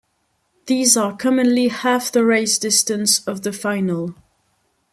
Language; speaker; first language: English; non-native, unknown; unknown